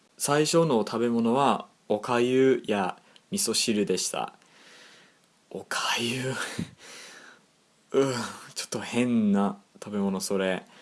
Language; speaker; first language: Japanese; non-native, fluent; English